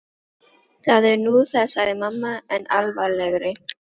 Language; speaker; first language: Icelandic; non-native, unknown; Filipino